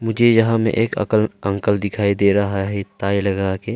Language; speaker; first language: Hindi; early bilingual, other home language; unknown